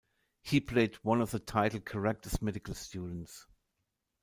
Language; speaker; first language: English; non-native, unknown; German